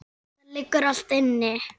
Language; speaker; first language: Icelandic; native; Icelandic